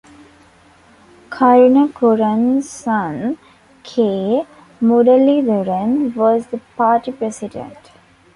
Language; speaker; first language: English; non-native, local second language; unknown